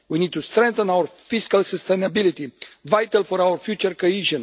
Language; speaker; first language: English; non-native, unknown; Romanian